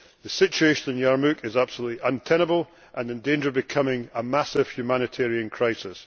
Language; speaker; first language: English; native; English